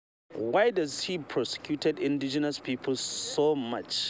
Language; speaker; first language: English; non-native, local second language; Hausa